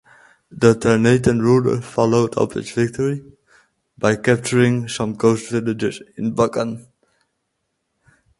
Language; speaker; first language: English; native; English